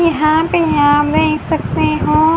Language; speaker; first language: Hindi; native; Hindi